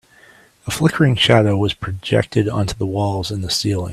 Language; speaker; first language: English; native; English